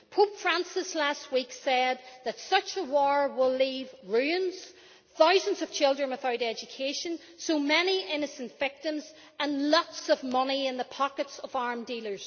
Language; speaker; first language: English; native; English